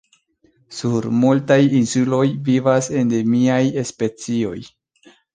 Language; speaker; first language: Esperanto; non-native, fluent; Spanish